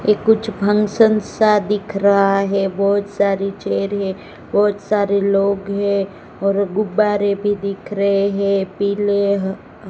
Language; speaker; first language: Hindi; non-native, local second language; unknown